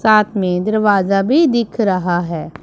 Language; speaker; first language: Hindi; non-native, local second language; Punjabi